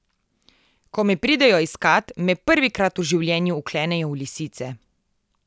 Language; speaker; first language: Slovenian; native; Slovenian